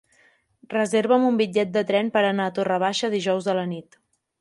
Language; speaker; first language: Catalan; native; Catalan